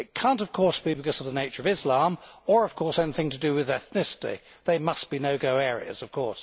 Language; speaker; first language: English; native; English